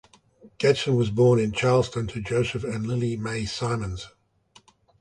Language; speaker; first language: English; native; English